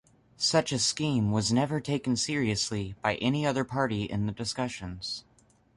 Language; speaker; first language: English; native; English